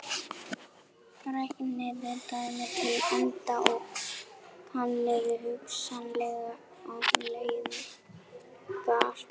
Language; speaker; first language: Icelandic; non-native, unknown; German